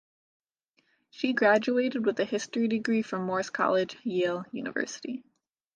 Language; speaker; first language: English; native; English